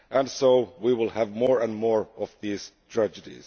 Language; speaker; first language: English; non-native, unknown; Finnish